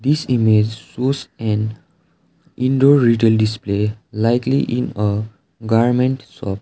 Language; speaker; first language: English; non-native, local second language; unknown